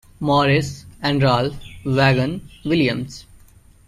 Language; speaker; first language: English; non-native, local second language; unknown